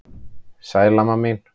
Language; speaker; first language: Icelandic; native; Icelandic